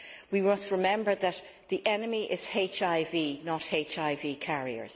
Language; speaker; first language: English; native; English